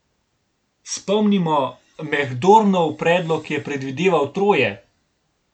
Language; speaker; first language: Slovenian; native; Slovenian